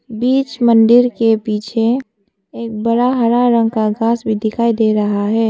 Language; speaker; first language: Hindi; non-native, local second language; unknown